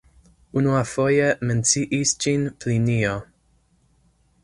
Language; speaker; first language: Esperanto; non-native, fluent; English